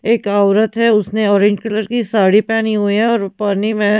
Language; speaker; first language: Hindi; non-native, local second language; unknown